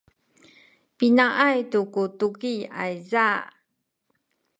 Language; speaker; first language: Sakizaya; non-native, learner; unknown